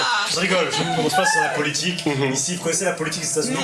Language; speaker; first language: French; native; French